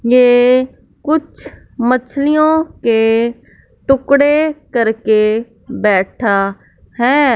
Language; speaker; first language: Hindi; non-native, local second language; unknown